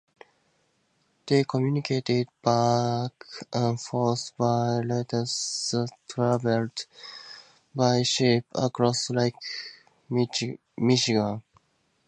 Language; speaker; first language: English; native; English